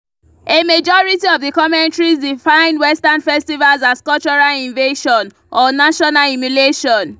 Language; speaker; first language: English; non-native, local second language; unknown